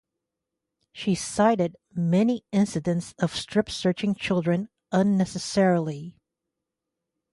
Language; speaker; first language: English; native; English